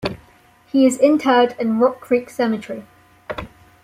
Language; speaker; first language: English; native; English